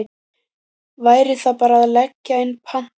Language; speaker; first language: Icelandic; native; Icelandic